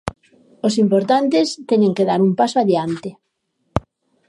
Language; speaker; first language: Galician; native; Galician